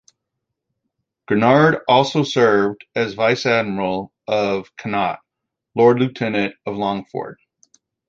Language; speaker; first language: English; native; English